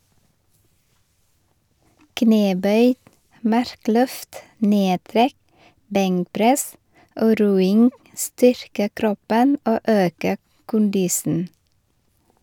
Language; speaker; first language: Norwegian; non-native, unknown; Vietnamese